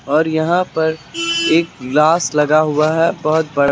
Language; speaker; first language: Hindi; native; Hindi